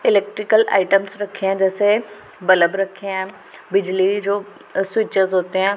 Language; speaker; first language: Hindi; non-native, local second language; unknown